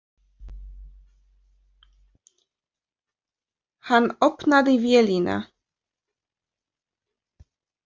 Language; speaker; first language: Icelandic; non-native, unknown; Polish